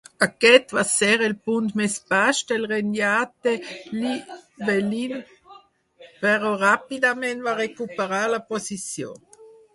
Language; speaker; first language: Catalan; non-native, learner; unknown